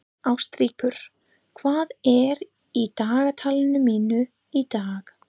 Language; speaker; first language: Icelandic; non-native, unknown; English